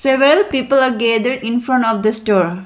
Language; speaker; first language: English; non-native, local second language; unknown